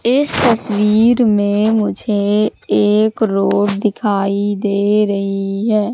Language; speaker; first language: Hindi; native; Hindi